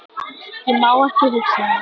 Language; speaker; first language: Icelandic; native; Icelandic